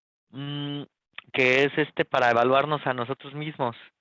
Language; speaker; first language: Spanish; native; Spanish